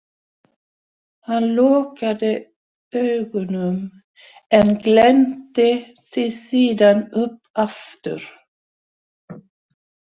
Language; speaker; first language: Icelandic; non-native, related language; Swedish